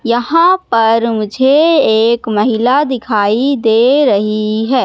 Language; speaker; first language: Hindi; native; Hindi